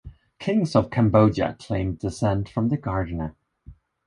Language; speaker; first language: English; non-native, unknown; Swedish